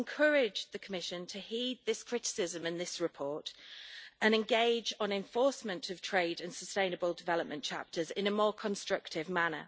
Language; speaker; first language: English; native; English